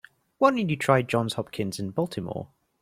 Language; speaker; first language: English; native; English